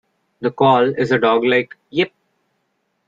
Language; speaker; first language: English; non-native, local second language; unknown